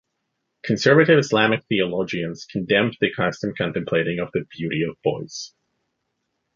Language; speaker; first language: English; native; English